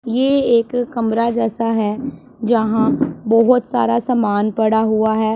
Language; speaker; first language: Hindi; non-native, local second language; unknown